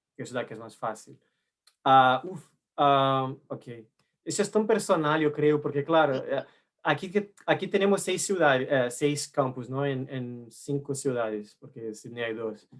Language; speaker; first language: Spanish; non-native, related language; Portuguese